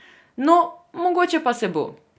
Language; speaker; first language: Slovenian; non-native, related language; Serbian